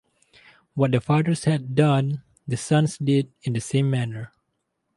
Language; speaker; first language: English; non-native, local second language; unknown